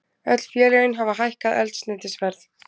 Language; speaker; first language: Icelandic; native; Icelandic